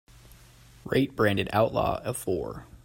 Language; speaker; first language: English; native; English